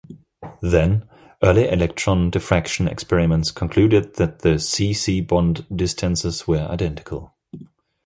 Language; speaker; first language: English; non-native, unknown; German